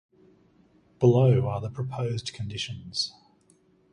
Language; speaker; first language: English; native; English